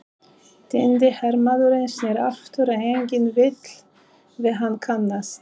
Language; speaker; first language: Icelandic; non-native, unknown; Polish